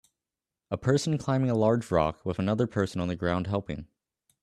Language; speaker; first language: English; native; English